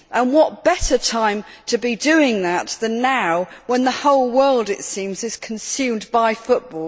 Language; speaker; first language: English; native; English